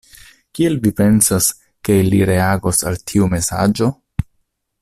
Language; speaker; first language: Esperanto; non-native, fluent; Italian